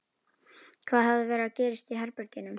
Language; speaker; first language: Icelandic; native; Icelandic